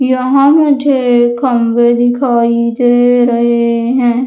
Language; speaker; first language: Hindi; native; Hindi